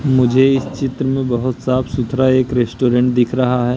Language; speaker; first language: Hindi; native; Hindi